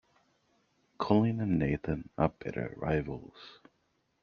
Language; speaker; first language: English; native; English